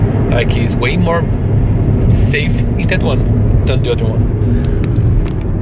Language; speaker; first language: English; non-native, fluent; Portuguese